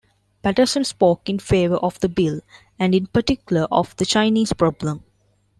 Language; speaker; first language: English; non-native, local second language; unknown